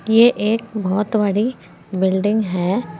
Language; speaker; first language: Hindi; native; Hindi